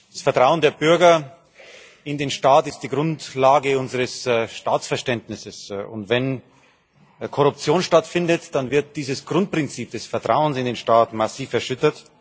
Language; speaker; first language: German; native; German